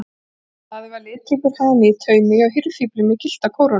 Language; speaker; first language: Icelandic; native; Icelandic